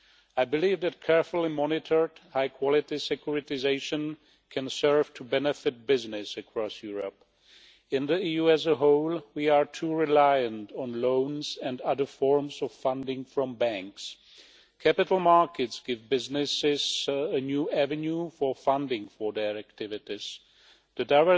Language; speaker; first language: English; non-native, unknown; Czech